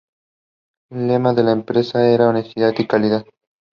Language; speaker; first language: English; non-native, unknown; Spanish